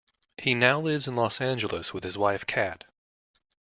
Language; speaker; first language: English; native; English